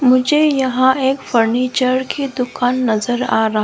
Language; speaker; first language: Hindi; non-native, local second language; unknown